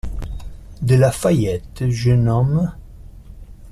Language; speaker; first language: French; non-native, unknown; Italian